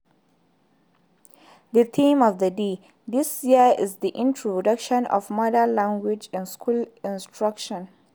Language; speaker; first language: English; non-native, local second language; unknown